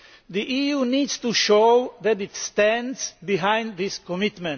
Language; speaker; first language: English; non-native, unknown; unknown